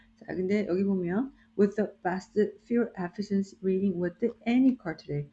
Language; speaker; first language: English; non-native, fluent; Korean